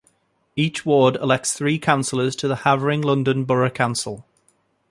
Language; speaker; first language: English; native; English